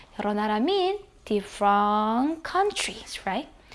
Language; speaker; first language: English; non-native, fluent; Korean